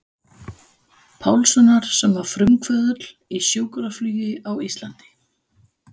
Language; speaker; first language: Icelandic; non-native, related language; Danish